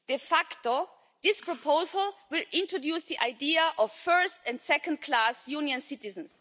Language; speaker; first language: English; non-native, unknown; German